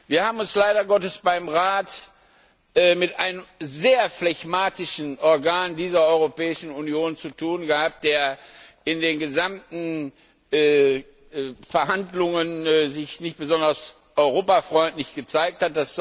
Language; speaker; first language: German; non-native, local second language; Luxembourgish